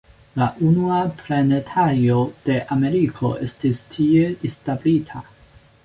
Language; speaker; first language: Esperanto; non-native, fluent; Chinese